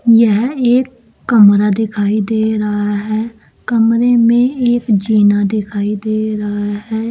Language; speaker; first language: Hindi; native; Hindi